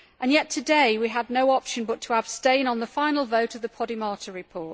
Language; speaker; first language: English; native; English